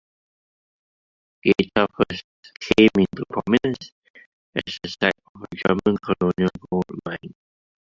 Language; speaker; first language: English; non-native, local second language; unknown